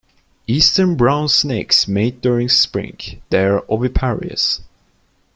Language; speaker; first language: English; non-native, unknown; Turkish